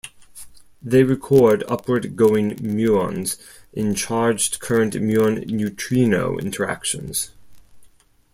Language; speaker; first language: English; non-native, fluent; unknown